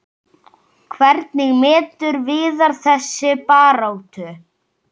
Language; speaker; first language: Icelandic; native; Icelandic